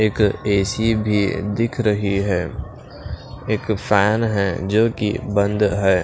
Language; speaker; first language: Hindi; non-native, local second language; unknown